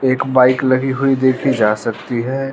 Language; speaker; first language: Hindi; non-native, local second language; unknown